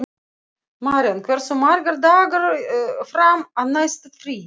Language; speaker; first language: Icelandic; non-native, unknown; Russian